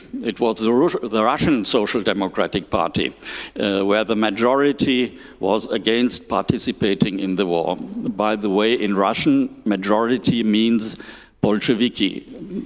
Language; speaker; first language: English; non-native, fluent; German